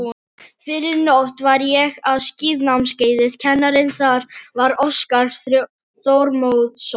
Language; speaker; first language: Icelandic; non-native, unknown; Filipino